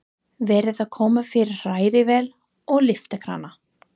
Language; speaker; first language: Icelandic; non-native, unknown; English